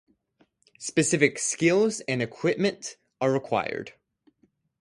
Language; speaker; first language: English; native; English